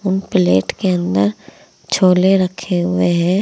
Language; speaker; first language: Hindi; native; Hindi